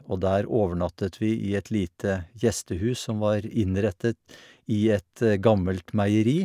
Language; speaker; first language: Norwegian; native; Norwegian